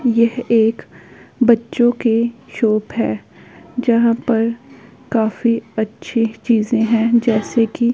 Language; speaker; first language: Hindi; non-native, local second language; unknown